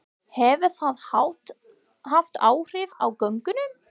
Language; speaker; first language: Icelandic; non-native, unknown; English